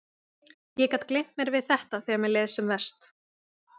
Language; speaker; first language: Icelandic; native; Icelandic